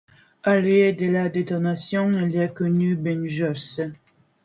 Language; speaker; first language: French; non-native, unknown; Latvian